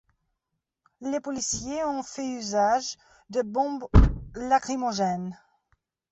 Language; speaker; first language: French; non-native, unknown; Belarusian